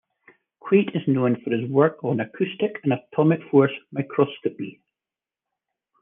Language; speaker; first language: English; native; English